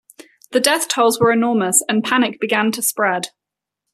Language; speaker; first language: English; native; English